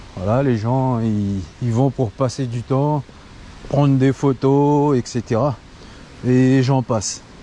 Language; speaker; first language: French; non-native, local second language; Comorian